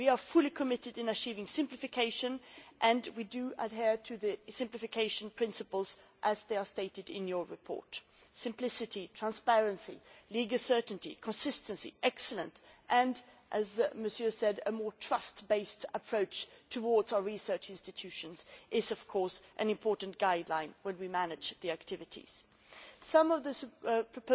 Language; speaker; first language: English; non-native, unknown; Swedish